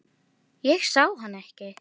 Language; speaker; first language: Icelandic; non-native, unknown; Filipino